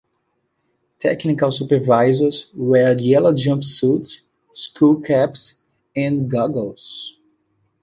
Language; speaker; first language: English; non-native, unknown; Portuguese